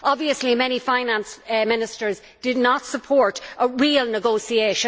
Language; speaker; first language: English; native; English